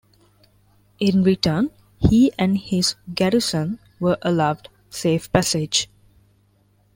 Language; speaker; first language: English; non-native, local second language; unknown